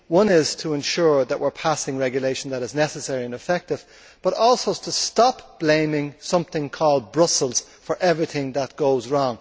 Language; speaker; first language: English; native; English